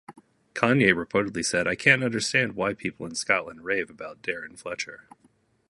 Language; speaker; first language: English; native; English